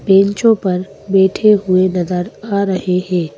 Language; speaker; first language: Hindi; native; Hindi